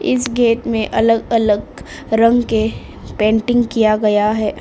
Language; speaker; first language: Hindi; early bilingual, other home language; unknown